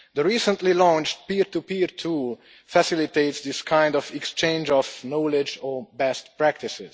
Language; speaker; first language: English; non-native, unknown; Hungarian